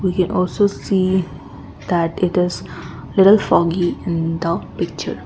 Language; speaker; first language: English; non-native, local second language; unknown